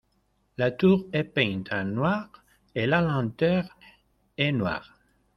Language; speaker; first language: French; non-native, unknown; Spanish